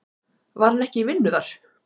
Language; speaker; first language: Icelandic; native; Icelandic